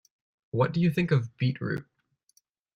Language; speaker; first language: English; native; English